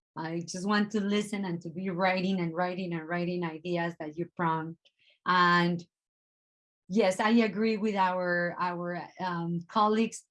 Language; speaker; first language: English; non-native, fluent; Spanish